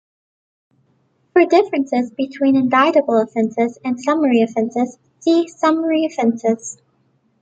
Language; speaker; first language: English; native; English